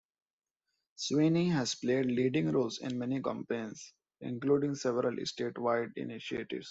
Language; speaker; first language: English; non-native, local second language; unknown